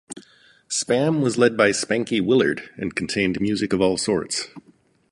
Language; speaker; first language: English; native; English